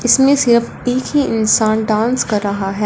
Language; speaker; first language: Hindi; non-native, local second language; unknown